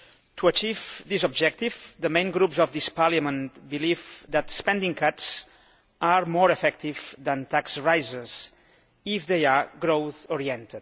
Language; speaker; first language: English; non-native, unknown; Catalan